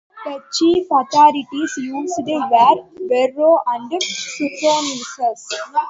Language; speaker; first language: English; non-native, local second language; Tamil